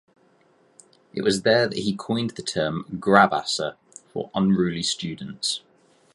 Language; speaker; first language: English; native; English